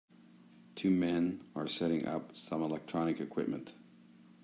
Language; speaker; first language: English; native; English